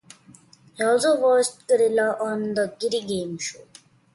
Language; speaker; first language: English; non-native, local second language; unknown